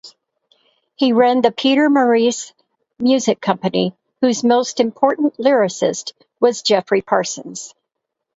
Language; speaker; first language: English; native; English